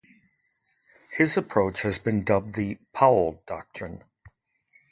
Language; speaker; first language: English; non-native, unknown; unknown